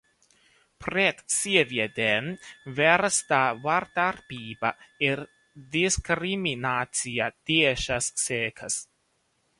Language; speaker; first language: Latvian; non-native, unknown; Chinese